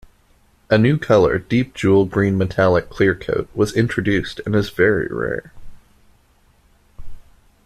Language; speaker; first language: English; native; English